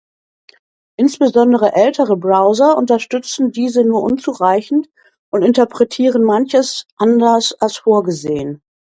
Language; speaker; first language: German; native; German